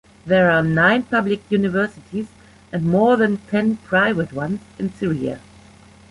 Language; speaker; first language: English; non-native, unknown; German